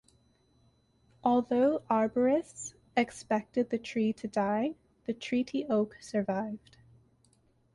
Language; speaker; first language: English; native; English